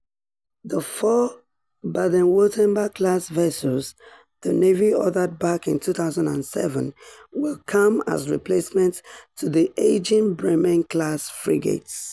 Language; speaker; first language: English; non-native, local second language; Yoruba